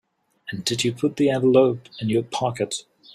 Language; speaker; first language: English; native; English